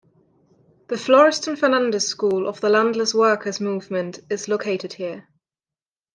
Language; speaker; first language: English; non-native, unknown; German